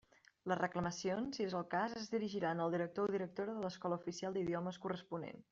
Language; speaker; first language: Catalan; native; Catalan